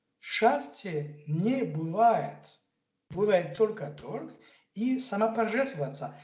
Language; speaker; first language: Russian; non-native, fluent; French